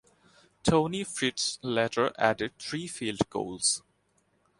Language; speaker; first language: English; non-native, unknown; Bangla